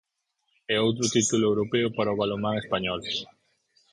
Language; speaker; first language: Galician; native; Galician